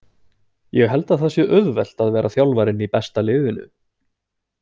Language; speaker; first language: Icelandic; native; Icelandic